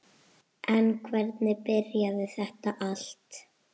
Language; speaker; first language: Icelandic; native; Icelandic